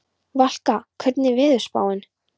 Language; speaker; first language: Icelandic; non-native, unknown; Polish